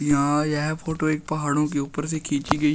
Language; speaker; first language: Hindi; native; Hindi